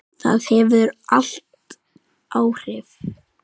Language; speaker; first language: Icelandic; native; Icelandic